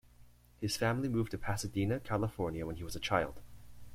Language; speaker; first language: English; native; English